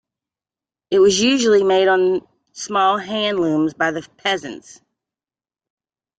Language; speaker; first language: English; native; English